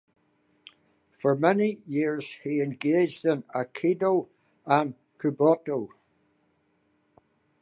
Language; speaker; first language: English; native; English